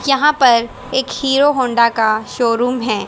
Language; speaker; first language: Hindi; native; Hindi